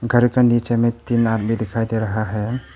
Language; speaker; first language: Hindi; early bilingual, other home language; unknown